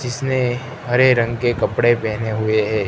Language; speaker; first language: Hindi; non-native, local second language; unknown